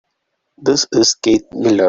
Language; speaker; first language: English; non-native, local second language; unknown